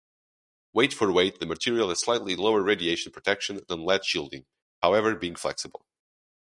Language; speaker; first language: English; non-native, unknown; Portuguese